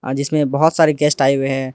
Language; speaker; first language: Hindi; non-native, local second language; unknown